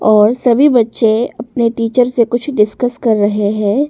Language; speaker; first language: Hindi; early bilingual, other home language; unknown